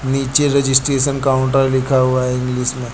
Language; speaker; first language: Hindi; native; Hindi